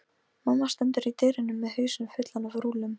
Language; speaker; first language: Icelandic; non-native, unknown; Polish